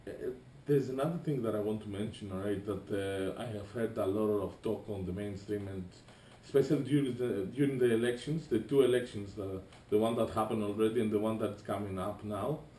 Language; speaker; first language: English; non-native, fluent; Greek